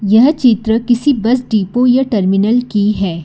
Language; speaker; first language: Hindi; non-native, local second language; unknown